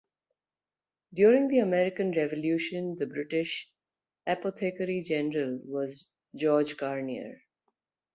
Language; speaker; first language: English; non-native, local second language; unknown